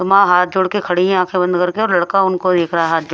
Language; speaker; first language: Hindi; non-native, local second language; Punjabi